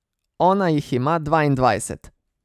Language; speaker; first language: Slovenian; native; Slovenian